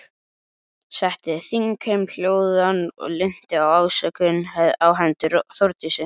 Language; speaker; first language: Icelandic; native; Icelandic